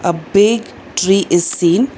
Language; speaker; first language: English; non-native, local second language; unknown